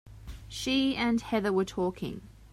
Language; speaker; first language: English; native; English